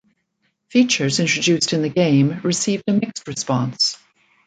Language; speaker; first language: English; native; English